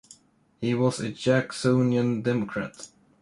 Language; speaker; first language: English; non-native, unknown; Swedish